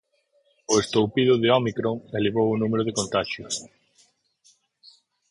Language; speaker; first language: Galician; native; Galician